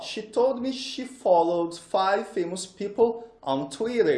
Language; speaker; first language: English; non-native, fluent; Portuguese